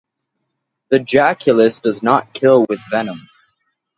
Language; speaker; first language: English; native; English